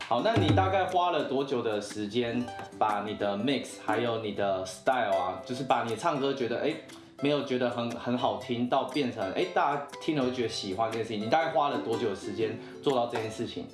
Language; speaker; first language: Chinese; native; Chinese